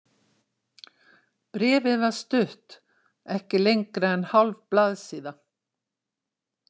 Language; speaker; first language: Icelandic; native; Icelandic